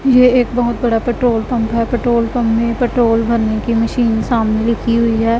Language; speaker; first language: Hindi; non-native, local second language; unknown